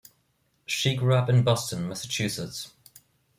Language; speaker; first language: English; non-native, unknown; German